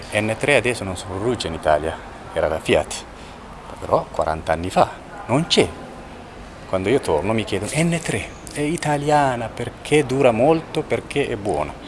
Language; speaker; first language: Italian; non-native, fluent; Amharic